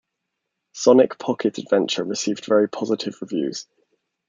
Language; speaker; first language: English; native; English